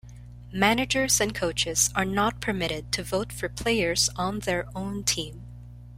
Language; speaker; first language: English; non-native, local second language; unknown